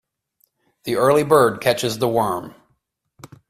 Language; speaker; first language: English; native; English